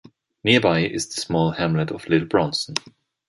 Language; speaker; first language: English; non-native, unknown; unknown